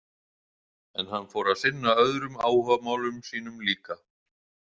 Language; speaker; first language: Icelandic; native; Icelandic